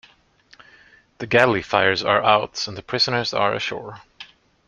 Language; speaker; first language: English; non-native, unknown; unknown